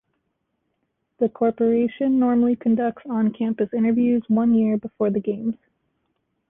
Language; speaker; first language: English; native; English